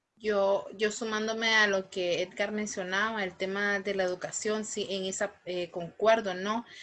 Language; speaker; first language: Spanish; native; Spanish